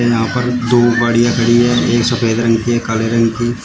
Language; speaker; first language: Hindi; native; Hindi